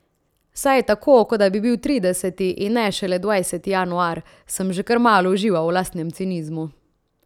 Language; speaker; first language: Slovenian; native; Slovenian